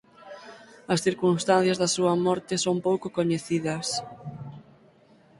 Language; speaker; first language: Galician; native; Galician